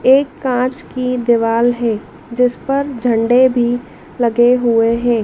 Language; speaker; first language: Hindi; native; Hindi